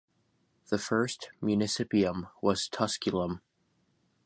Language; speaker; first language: English; native; English